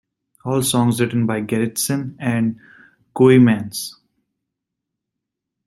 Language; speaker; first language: English; native; English